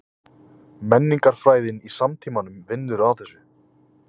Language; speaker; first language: Icelandic; native; Icelandic